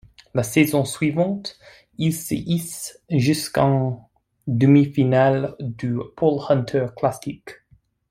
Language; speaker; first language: French; non-native, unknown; English